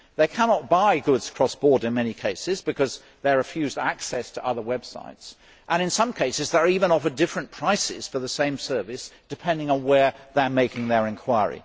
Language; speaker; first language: English; native; English